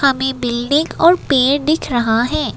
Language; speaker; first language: Hindi; non-native, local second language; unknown